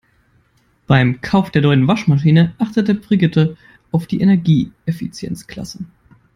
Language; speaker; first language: English; non-native, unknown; German